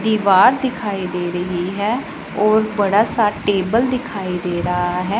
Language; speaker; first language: Hindi; non-native, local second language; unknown